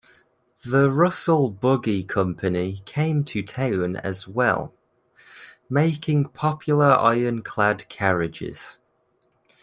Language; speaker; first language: English; native; English